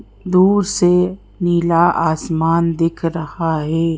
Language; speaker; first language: Hindi; native; Hindi